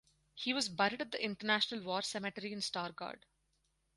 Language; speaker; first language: English; non-native, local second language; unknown